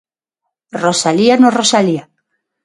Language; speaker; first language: Galician; non-native, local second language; Spanish